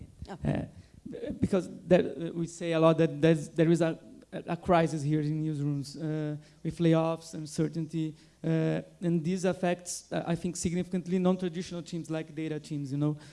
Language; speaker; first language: English; non-native, fluent; Portuguese